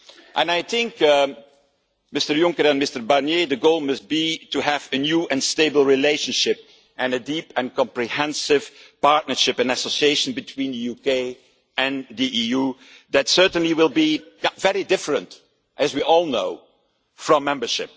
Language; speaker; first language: English; non-native, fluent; Dutch